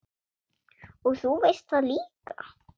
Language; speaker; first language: Icelandic; non-native, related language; Swedish